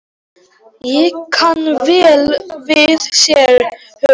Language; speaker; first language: Icelandic; non-native, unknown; Polish